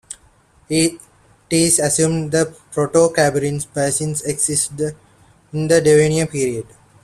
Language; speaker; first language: English; non-native, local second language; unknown